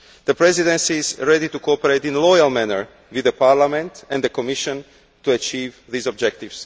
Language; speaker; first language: English; non-native, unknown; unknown